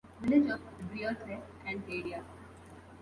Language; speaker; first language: English; non-native, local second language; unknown